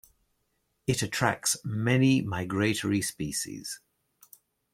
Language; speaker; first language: English; native; English